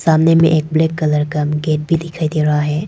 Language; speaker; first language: Hindi; non-native, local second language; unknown